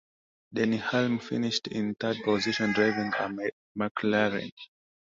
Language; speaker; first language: English; non-native, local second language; Swahili